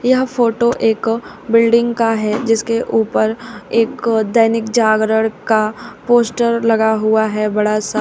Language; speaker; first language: Hindi; native; Hindi